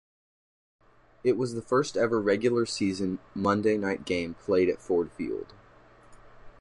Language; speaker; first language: English; native; English